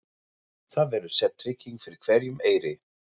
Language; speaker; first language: Icelandic; non-native, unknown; German